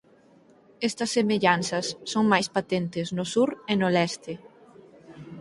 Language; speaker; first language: Galician; native; Galician